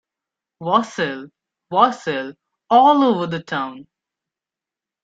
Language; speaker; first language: English; non-native, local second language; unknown